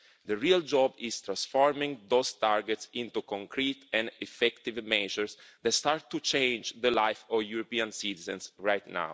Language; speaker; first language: English; non-native, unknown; Italian